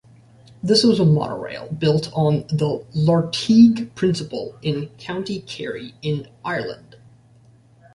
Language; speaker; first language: English; native; English